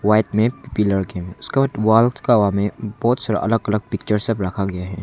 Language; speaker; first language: Hindi; non-native, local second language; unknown